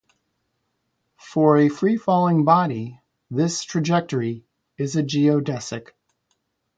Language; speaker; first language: English; native; English